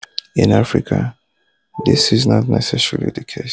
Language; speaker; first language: English; non-native, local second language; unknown